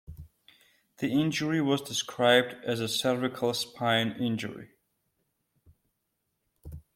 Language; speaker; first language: English; non-native, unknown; Georgian